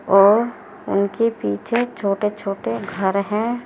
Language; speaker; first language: Hindi; native; Hindi